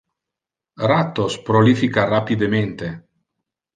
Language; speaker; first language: Interlingua; non-native, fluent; Italian